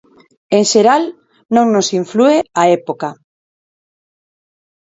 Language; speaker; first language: Galician; non-native, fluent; Spanish